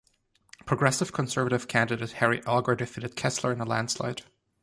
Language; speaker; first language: English; non-native, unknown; German